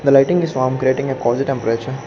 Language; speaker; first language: English; non-native, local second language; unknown